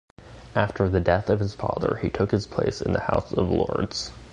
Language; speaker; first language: English; native; English